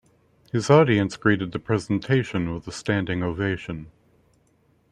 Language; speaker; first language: English; native; English